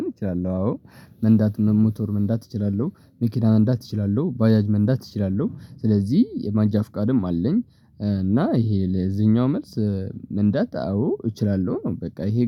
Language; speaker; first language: Amharic; non-native, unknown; Tigrinya